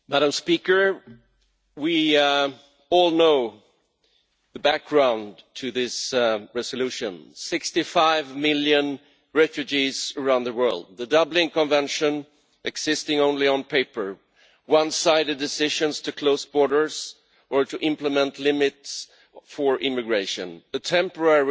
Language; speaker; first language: English; non-native, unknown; Swedish